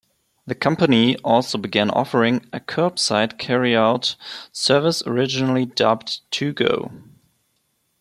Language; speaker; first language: English; non-native, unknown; German